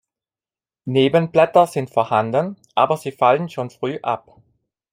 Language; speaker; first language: German; non-native, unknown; Italian